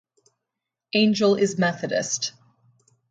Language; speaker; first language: English; native; English